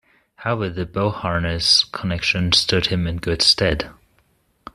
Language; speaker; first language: English; non-native, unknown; German